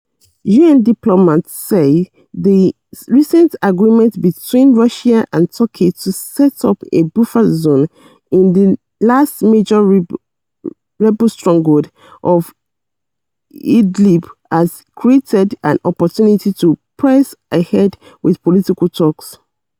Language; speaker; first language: English; non-native, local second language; Yoruba